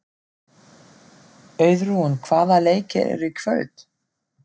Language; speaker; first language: Icelandic; non-native, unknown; German